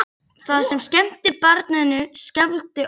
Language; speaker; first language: Icelandic; native; Icelandic